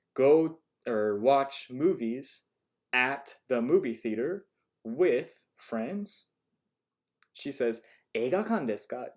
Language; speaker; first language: English; native; English